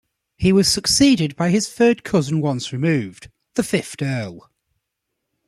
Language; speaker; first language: English; native; English